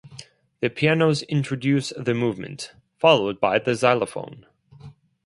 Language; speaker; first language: English; non-native, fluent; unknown